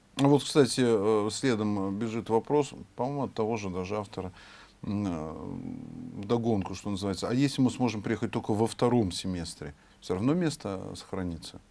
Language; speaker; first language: Russian; native; Russian